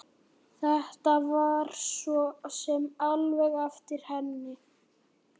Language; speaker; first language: Icelandic; native; Icelandic